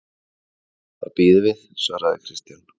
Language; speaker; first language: Icelandic; native; Icelandic